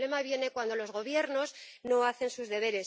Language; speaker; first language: Spanish; native; Spanish